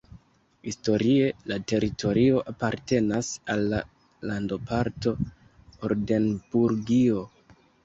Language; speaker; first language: Esperanto; non-native, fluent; Kinyarwanda